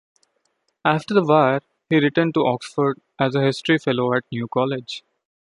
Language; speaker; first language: English; non-native, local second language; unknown